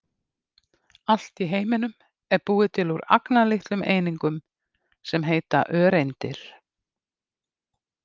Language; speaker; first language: Icelandic; native; Icelandic